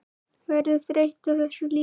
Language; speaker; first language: Icelandic; native; Icelandic